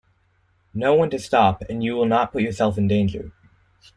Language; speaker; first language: English; native; English